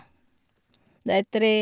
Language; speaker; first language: Norwegian; non-native, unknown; Filipino